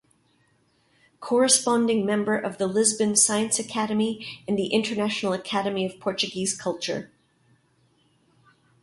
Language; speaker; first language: English; native; English